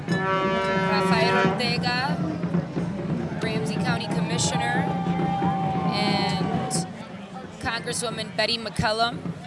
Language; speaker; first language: English; early bilingual, other home language; Spanish